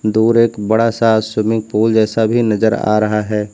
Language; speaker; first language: Hindi; native; Hindi